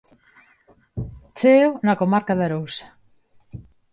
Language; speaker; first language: Galician; non-native, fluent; Spanish